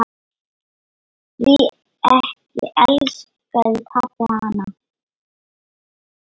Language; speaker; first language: Icelandic; non-native, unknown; Lithuanian